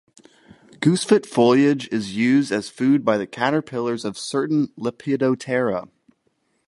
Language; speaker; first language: English; native; English